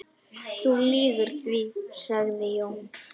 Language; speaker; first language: Icelandic; non-native, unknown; Polish